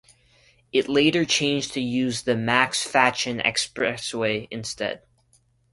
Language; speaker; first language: English; native; English